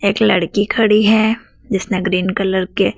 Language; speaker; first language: Hindi; native; Hindi